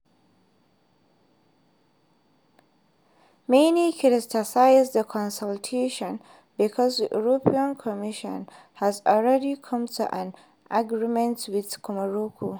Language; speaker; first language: English; non-native, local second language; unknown